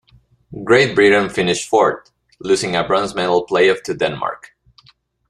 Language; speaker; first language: English; non-native, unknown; Spanish